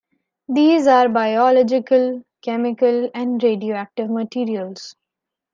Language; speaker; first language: English; non-native, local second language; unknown